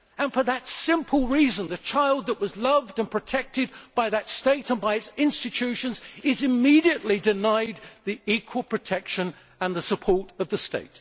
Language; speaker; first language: English; native; English